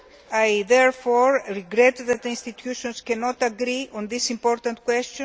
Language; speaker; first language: English; non-native, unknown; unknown